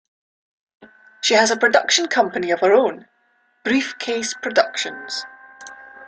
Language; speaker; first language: English; native; English